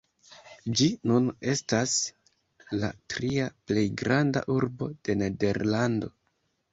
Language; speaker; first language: Esperanto; non-native, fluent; Kinyarwanda